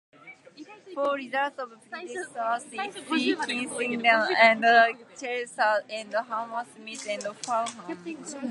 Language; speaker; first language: English; non-native, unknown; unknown